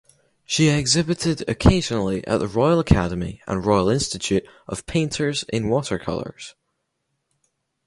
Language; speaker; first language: English; native; English